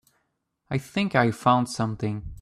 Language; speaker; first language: English; native; English